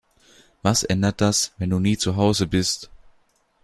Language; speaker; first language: German; native; German